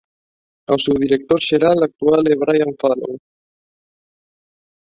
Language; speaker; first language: Galician; non-native, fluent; Spanish